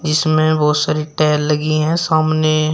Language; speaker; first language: Hindi; native; Hindi